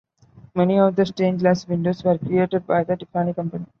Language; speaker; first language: English; non-native, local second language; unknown